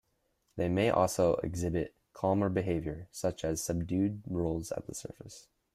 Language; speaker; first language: English; native; English